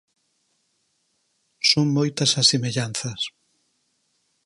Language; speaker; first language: Galician; native; Galician